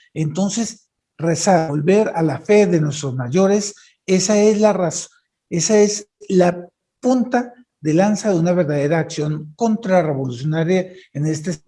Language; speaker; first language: Spanish; native; Spanish